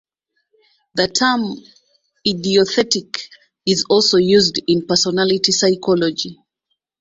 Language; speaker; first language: English; non-native, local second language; Ganda